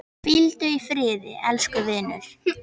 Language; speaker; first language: Icelandic; native; Icelandic